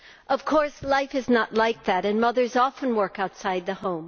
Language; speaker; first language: English; native; English